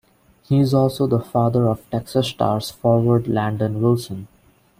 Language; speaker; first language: English; non-native, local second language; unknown